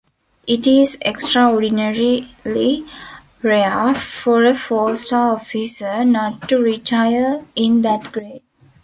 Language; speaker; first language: English; non-native, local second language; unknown